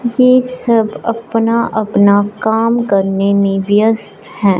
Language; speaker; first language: Hindi; non-native, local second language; Punjabi